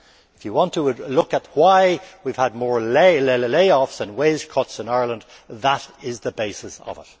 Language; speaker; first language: English; native; English